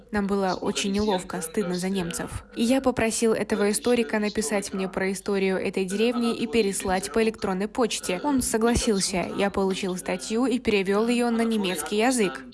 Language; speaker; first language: Russian; non-native, fluent; German